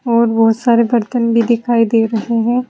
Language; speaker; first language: Hindi; native; Hindi